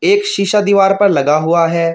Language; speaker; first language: Hindi; native; Hindi